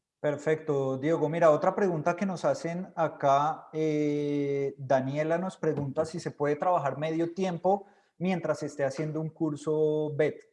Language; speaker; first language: Spanish; native; Spanish